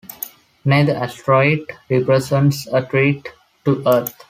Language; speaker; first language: English; non-native, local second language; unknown